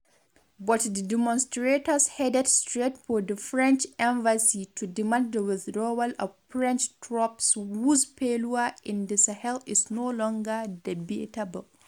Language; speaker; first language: English; non-native, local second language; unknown